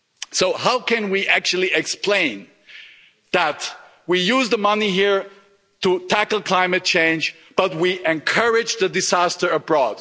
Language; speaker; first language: English; non-native, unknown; German